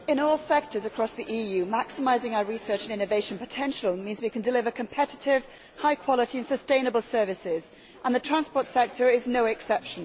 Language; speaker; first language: English; native; English